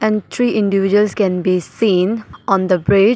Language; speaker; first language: English; non-native, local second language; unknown